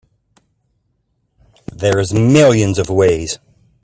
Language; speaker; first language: English; native; English